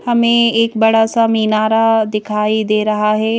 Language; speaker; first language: Hindi; native; Hindi